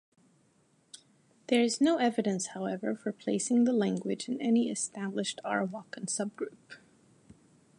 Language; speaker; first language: English; native; English